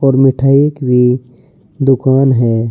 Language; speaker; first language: Hindi; native; Hindi